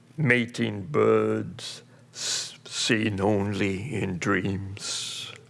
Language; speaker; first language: English; early bilingual, other home language; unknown